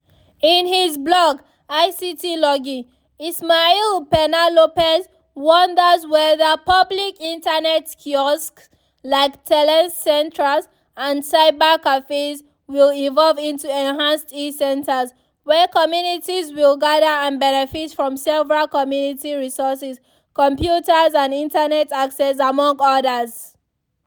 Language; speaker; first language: English; non-native, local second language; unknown